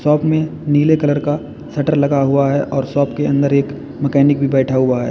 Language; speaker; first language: Hindi; native; Hindi